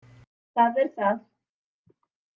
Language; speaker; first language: Icelandic; native; Icelandic